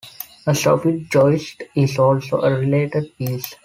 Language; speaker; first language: English; non-native, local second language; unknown